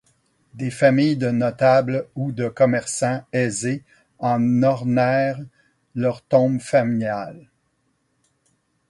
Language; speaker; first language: French; native; French